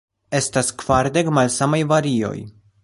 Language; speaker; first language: Esperanto; non-native, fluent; Polish